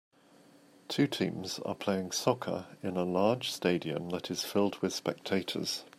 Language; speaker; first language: English; native; English